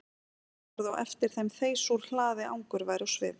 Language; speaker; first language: Icelandic; native; Icelandic